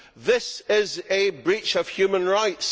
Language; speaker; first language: English; native; English